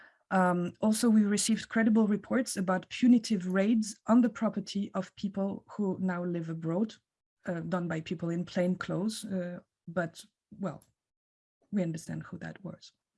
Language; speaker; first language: English; non-native, fluent; French